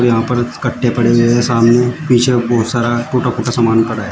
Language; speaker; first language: Hindi; native; Hindi